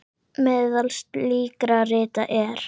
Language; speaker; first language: Icelandic; native; Icelandic